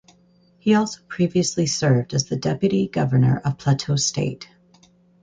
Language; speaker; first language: English; native; English